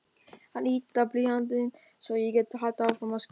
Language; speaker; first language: Icelandic; non-native, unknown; German